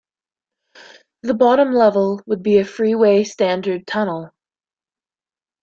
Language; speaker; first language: English; native; English